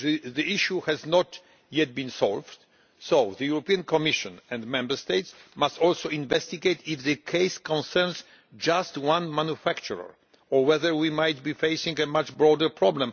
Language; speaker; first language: English; non-native, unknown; Polish